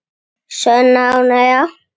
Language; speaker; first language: Icelandic; native; Icelandic